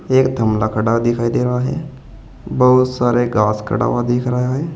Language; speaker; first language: Hindi; native; Hindi